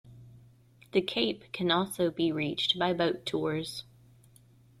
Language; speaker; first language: English; native; English